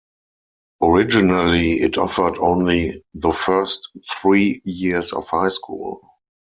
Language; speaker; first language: English; non-native, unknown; German